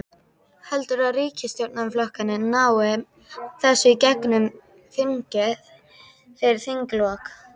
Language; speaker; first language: Icelandic; native; Icelandic